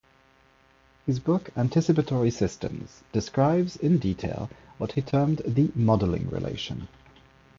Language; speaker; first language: English; non-native, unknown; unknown